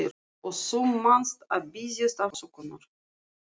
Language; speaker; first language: Icelandic; non-native, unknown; Russian